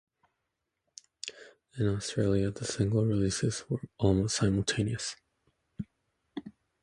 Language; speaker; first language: English; native; English